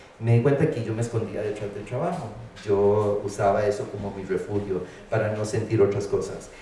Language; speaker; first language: Spanish; early bilingual, heritage; Spanish